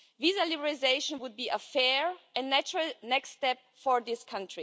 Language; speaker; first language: English; non-native, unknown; German